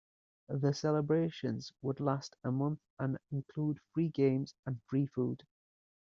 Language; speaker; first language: English; native; English